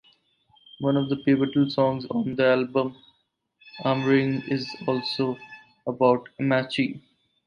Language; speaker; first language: English; non-native, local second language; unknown